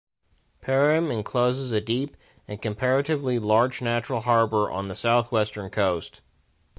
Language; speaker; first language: English; native; English